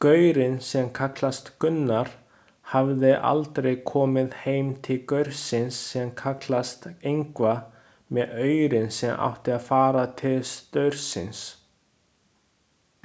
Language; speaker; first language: Icelandic; non-native, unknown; Chinese